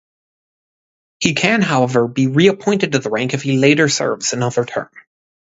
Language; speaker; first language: English; native; English